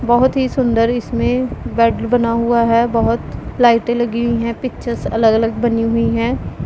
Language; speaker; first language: Hindi; non-native, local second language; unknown